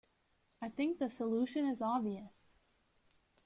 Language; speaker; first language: English; native; English